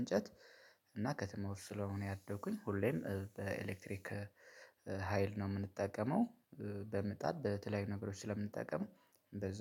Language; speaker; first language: Amharic; native; Amharic